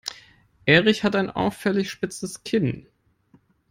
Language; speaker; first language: English; non-native, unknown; German